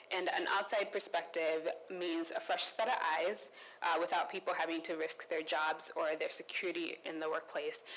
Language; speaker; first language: English; non-native, local second language; Kikuyu